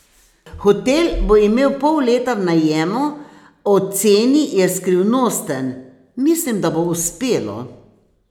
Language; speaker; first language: Slovenian; native; Slovenian